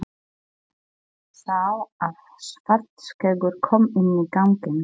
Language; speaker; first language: Icelandic; non-native, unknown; Polish